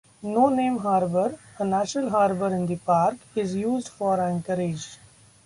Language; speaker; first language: English; non-native, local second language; Marathi